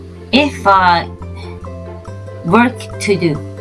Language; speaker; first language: English; non-native, learner; Korean